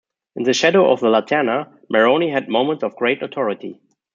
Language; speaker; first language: English; non-native, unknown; German